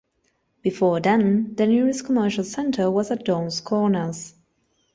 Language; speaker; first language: English; non-native, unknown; Spanish